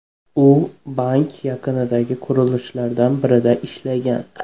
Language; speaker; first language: Uzbek; native; Uzbek